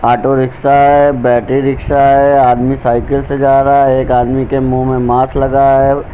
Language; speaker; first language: Hindi; native; Hindi